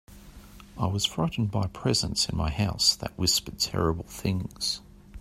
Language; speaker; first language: English; native; English